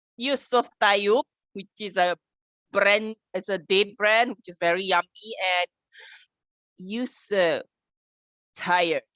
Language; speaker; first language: English; non-native, local second language; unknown